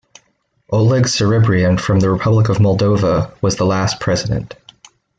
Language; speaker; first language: English; native; English